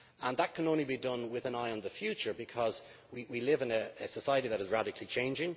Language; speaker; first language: English; native; English